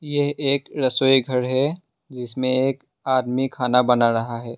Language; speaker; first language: Hindi; non-native, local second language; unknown